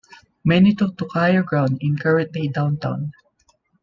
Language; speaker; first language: English; non-native, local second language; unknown